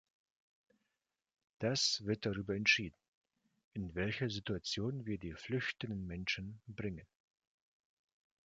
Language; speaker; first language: German; non-native, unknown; Russian